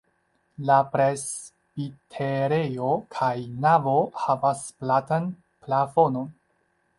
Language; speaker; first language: Esperanto; non-native, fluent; Chinese